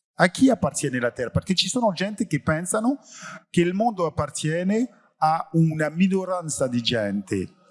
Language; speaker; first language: Italian; non-native, fluent; French